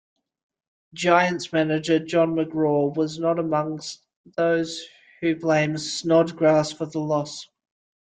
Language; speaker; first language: English; native; English